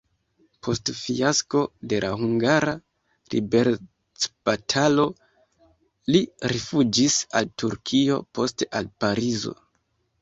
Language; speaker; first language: Esperanto; non-native, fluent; Kinyarwanda